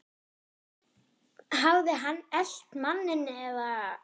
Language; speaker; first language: Icelandic; non-native, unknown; German